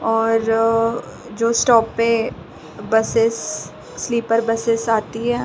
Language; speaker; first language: Hindi; non-native, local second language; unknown